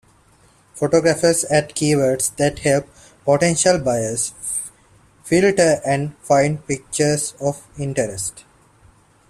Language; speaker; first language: English; non-native, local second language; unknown